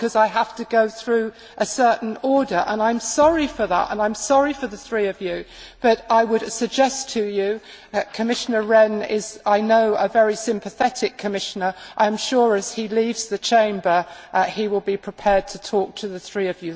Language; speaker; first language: English; native; English